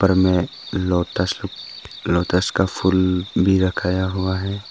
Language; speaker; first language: Hindi; non-native, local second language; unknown